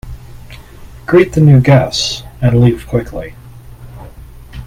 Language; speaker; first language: English; native; English